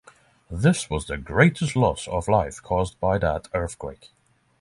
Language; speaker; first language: English; non-native, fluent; Norwegian